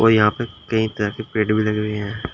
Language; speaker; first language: Hindi; native; Hindi